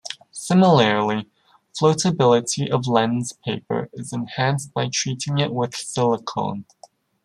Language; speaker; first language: English; native; English